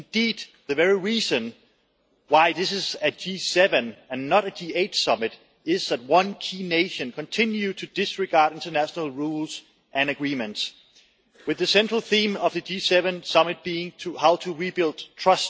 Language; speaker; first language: English; non-native, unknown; Danish